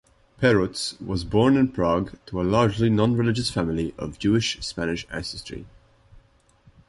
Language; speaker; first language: English; non-native, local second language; Maltese